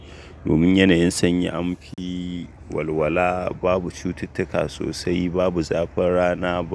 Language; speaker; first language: Hausa; native; Hausa